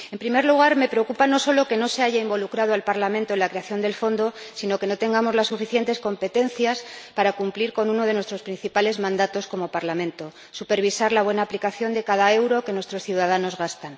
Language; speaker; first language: Spanish; native; Spanish